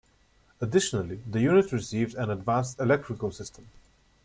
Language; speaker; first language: English; native; English